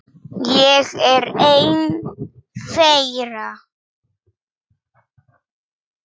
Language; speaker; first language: Icelandic; non-native, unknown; Polish